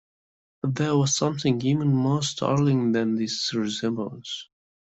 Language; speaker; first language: English; non-native, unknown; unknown